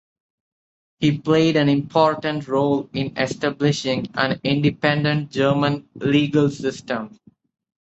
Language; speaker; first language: English; non-native, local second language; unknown